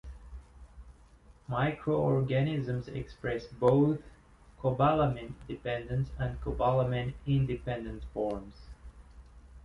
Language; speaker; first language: English; non-native, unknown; French